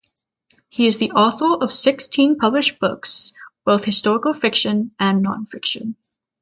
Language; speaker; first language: English; native; English